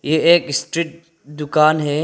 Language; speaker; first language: Hindi; non-native, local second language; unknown